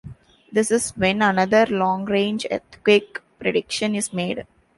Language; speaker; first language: English; non-native, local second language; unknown